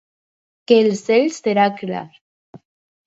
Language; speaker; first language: Catalan; non-native, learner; Spanish